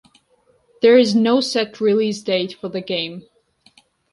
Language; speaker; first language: English; non-native, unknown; Georgian